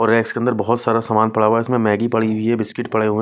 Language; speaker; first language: Hindi; non-native, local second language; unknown